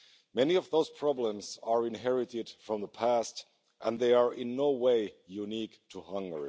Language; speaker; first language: English; non-native, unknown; Finnish